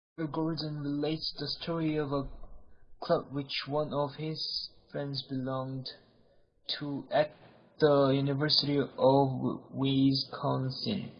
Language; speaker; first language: English; non-native, learner; Korean